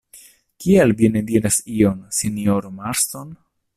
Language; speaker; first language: Esperanto; non-native, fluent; Italian